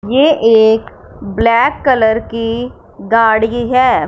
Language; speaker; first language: Hindi; non-native, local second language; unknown